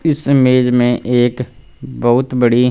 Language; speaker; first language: Hindi; non-native, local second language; Punjabi